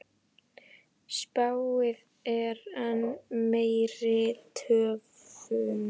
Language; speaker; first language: Icelandic; native; Icelandic